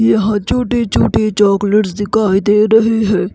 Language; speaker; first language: Hindi; native; Hindi